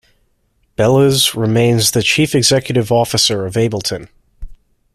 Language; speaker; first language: English; native; English